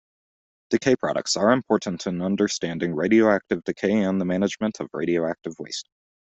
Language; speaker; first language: English; native; English